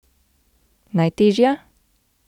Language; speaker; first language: Slovenian; native; Slovenian